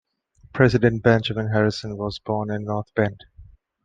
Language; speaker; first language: English; non-native, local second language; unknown